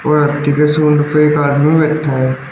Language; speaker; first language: Hindi; native; Hindi